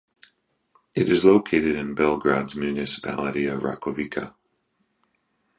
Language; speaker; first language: English; native; English